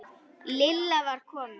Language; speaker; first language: Icelandic; native; Icelandic